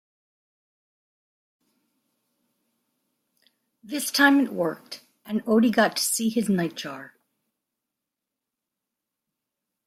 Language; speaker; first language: English; native; English